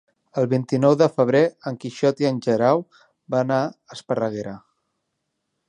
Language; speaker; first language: Catalan; native; Catalan